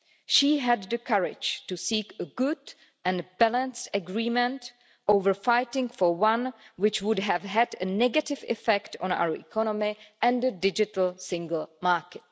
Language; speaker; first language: English; non-native, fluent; Czech